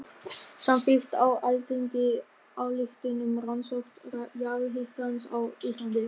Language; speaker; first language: Icelandic; non-native, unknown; German